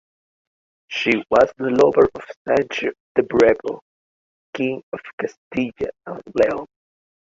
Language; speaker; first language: English; native; English